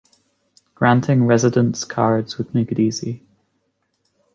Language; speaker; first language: English; native; English